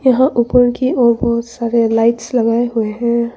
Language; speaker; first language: Hindi; non-native, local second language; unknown